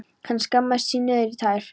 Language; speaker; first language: Icelandic; non-native, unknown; Polish